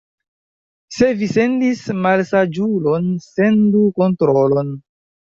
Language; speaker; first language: Esperanto; non-native, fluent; Chinese